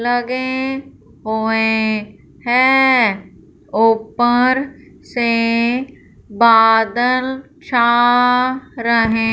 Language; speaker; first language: Hindi; non-native, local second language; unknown